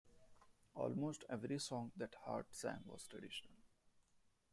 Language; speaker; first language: English; non-native, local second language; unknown